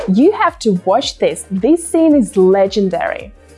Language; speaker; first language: English; non-native, fluent; Russian